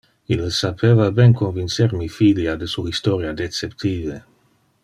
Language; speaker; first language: Interlingua; non-native, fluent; Dutch